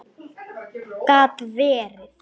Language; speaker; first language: Icelandic; non-native, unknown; Polish